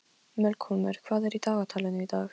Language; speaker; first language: Icelandic; non-native, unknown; Polish